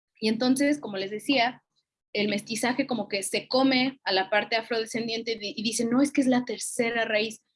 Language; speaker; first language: Spanish; native; Spanish